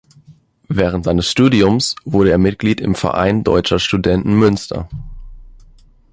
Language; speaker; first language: German; native; German